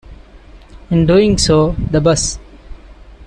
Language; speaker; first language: English; non-native, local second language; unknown